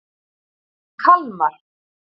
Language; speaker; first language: Icelandic; native; Icelandic